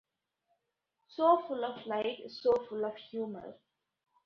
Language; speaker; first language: English; non-native, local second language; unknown